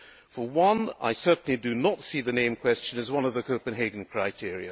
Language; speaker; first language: English; non-native, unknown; Hungarian